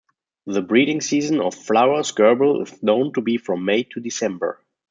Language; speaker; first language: English; non-native, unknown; German